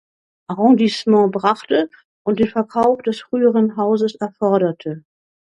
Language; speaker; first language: German; native; German